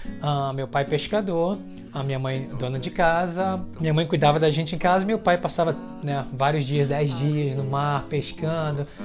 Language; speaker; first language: Portuguese; native; Portuguese